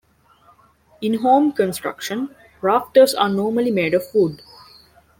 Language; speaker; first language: English; non-native, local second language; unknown